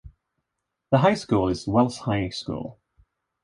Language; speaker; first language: English; non-native, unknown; Swedish